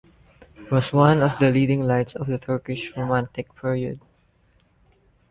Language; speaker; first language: English; non-native, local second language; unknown